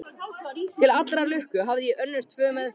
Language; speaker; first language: Icelandic; native; Icelandic